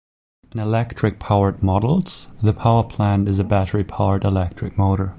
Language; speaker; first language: English; non-native, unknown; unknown